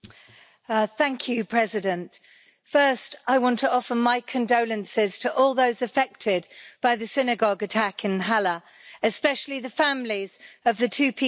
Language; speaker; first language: English; native; English